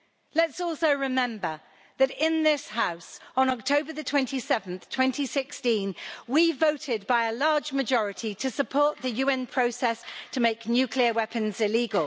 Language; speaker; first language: English; native; English